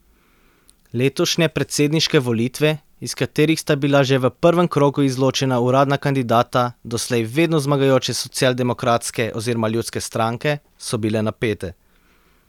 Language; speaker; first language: Slovenian; native; Slovenian